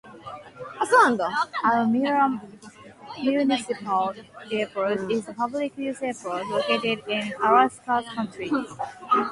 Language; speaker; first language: English; non-native, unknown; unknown